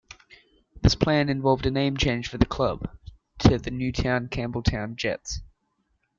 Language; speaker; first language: English; native; English